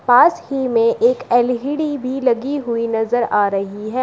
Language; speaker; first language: Hindi; native; Hindi